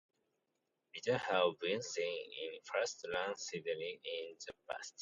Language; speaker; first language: English; non-native, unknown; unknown